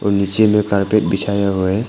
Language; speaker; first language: Hindi; non-native, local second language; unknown